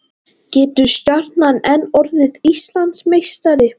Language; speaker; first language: Icelandic; non-native, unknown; Latvian